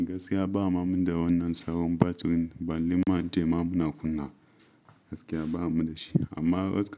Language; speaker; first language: Hausa; non-native, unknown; Yoruba